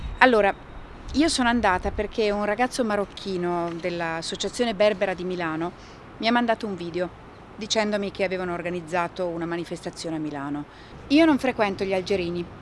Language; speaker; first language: Italian; non-native, fluent; Kabyle